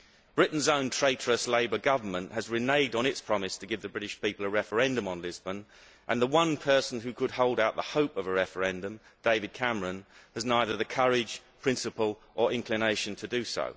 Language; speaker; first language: English; native; English